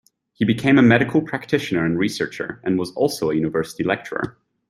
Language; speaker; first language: English; native; English